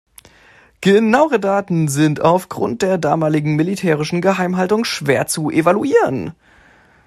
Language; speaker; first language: German; native; German